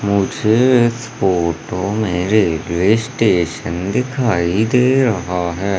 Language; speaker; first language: Hindi; native; Hindi